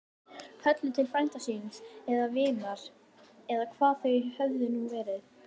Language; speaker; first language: Icelandic; native; Icelandic